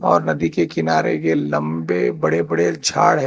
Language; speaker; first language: Hindi; non-native, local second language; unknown